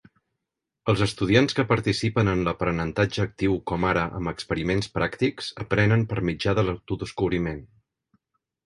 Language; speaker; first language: Catalan; native; Catalan